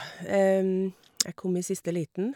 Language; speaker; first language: Norwegian; native; Norwegian